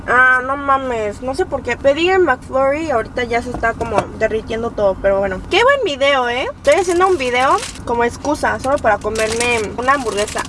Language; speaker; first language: Spanish; early bilingual, other home language; Korean